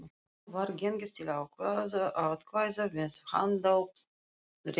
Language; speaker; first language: Icelandic; non-native, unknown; Russian